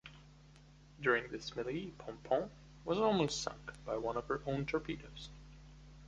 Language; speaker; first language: English; non-native, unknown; German